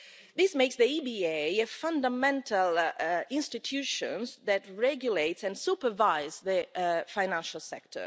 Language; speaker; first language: English; non-native, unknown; Italian